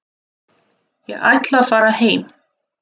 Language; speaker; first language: Icelandic; non-native, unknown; Russian